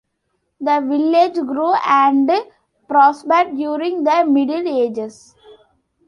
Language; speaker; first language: English; non-native, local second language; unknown